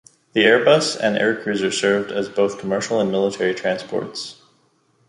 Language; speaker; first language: English; native; English